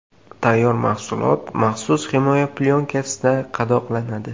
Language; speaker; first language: Uzbek; native; Uzbek